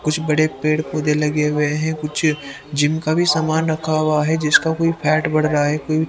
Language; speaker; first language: Hindi; native; Hindi